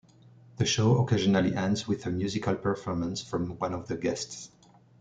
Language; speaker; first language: English; non-native, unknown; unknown